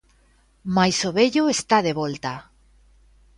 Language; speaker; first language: Galician; native; Galician